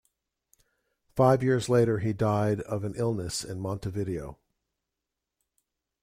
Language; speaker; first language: English; native; English